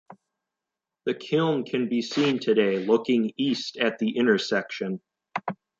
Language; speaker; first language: English; native; English